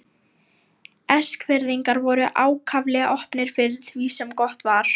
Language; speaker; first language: Icelandic; non-native, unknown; Lithuanian